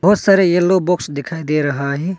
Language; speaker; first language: Hindi; non-native, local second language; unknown